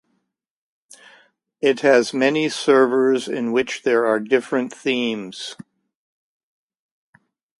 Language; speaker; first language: English; native; English